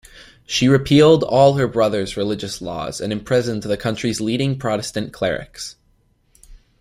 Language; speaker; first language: English; native; English